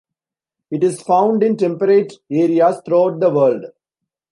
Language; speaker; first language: English; non-native, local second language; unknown